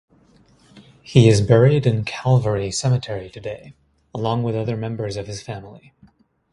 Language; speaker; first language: English; native; English